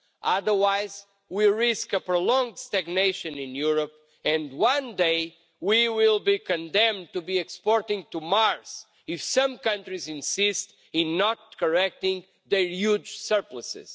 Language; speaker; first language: English; non-native, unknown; Portuguese